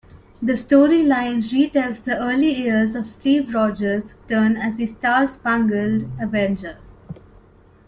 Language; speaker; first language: English; non-native, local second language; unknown